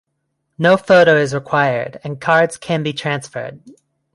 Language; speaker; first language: English; non-native, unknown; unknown